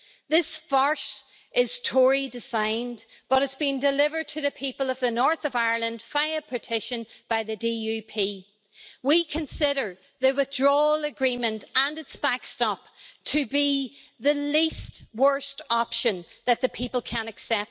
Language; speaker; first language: English; native; English